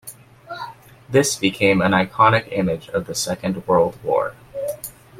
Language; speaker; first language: English; native; English